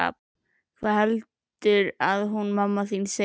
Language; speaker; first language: Icelandic; native; Icelandic